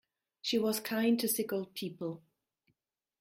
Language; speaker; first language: English; non-native, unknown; German